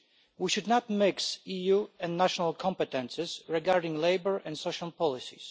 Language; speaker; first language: English; non-native, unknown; Polish